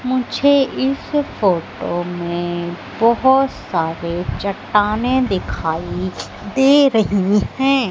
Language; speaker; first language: Hindi; native; Hindi